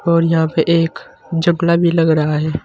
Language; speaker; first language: Hindi; native; Hindi